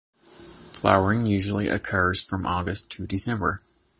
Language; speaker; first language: English; native; English